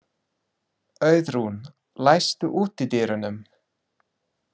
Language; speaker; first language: Icelandic; non-native, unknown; English